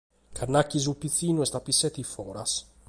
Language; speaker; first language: Sardinian; native; Sardinian